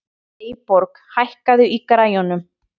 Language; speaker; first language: Icelandic; native; Icelandic